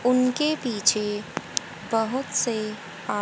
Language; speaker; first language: Hindi; native; Hindi